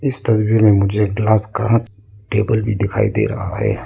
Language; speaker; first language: Hindi; non-native, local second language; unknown